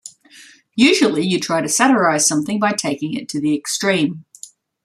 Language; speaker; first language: English; native; English